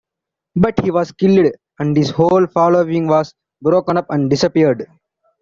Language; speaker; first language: English; non-native, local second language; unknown